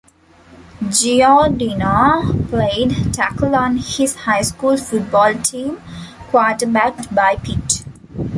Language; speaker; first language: English; non-native, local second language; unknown